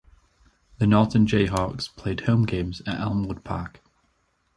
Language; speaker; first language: English; native; English